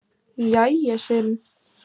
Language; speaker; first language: Icelandic; native; Icelandic